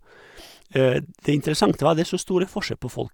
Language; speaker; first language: Norwegian; non-native, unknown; Croatian